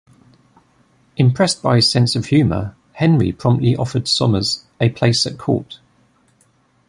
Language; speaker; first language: English; native; English